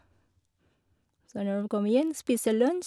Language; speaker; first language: Norwegian; non-native, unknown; Filipino